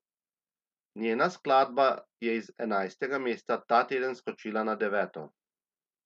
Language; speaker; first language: Slovenian; native; Slovenian